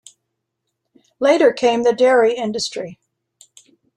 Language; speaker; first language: English; native; English